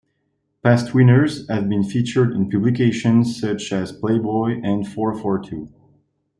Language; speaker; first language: English; non-native, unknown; French